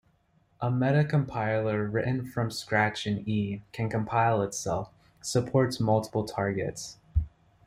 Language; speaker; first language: English; native; English